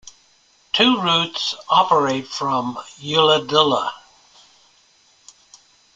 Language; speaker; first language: English; native; English